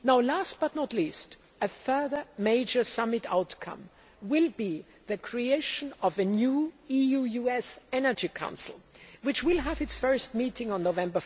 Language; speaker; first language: English; non-native, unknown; German